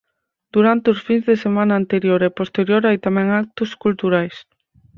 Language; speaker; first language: Galician; native; Galician